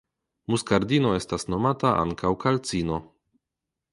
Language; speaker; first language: Esperanto; non-native, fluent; Polish